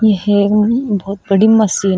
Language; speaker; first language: Hindi; native; Hindi